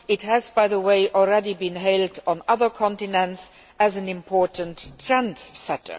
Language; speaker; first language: English; non-native, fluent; Luxembourgish